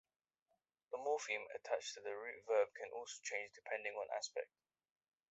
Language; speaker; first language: English; native; English